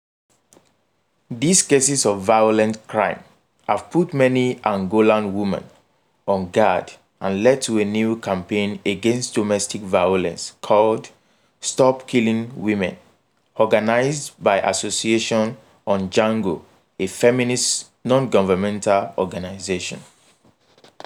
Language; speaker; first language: English; non-native, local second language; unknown